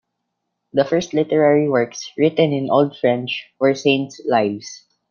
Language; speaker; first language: English; non-native, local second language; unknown